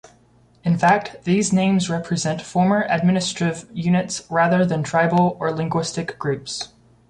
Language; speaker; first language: English; native; English